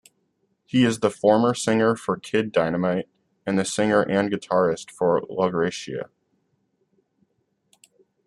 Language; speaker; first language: English; native; English